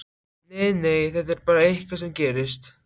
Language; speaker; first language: Icelandic; native; Icelandic